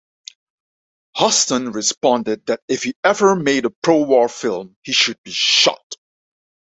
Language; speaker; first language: English; non-native, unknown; Dutch